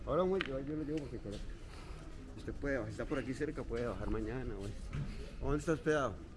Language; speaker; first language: Spanish; native; Spanish